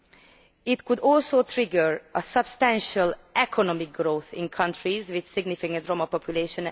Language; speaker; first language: English; non-native, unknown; Hungarian